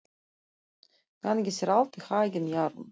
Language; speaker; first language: Icelandic; non-native, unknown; Russian